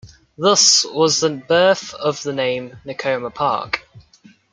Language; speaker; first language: English; native; English